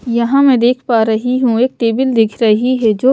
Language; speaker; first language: Hindi; non-native, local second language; Punjabi